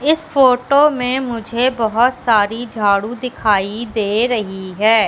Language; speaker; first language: Hindi; native; Hindi